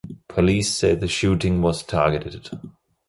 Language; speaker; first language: English; non-native, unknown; German